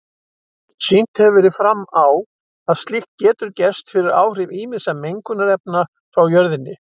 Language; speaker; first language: Icelandic; native; Icelandic